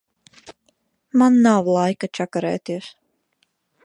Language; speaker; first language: Latvian; native; Latvian